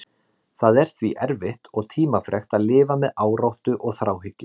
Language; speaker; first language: Icelandic; native; Icelandic